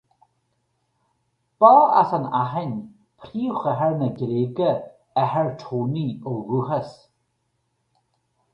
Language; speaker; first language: Irish; native; Irish